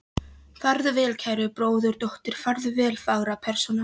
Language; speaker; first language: Icelandic; non-native, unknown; Polish